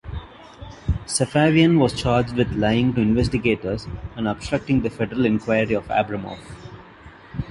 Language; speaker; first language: English; non-native, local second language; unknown